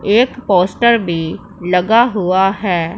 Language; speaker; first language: Hindi; non-native, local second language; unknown